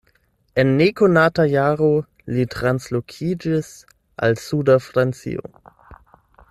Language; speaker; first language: Esperanto; non-native, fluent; German